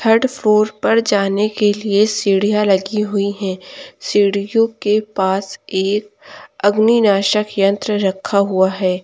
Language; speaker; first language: Hindi; native; Hindi